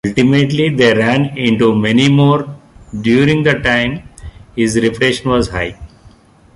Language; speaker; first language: English; non-native, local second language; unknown